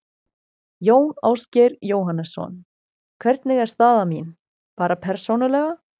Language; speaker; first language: Icelandic; non-native, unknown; German